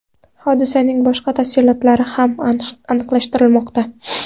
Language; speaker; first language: Uzbek; non-native, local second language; Kara-Kalpak